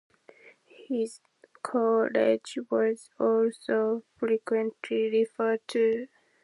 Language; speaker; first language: English; non-native, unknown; Japanese